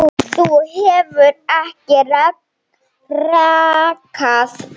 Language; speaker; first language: Icelandic; non-native, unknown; Slovenian